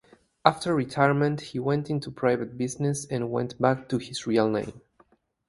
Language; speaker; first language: English; native; English